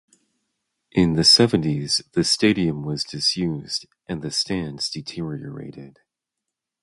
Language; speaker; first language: English; native; English